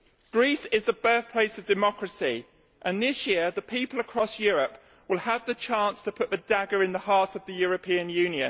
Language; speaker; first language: English; native; English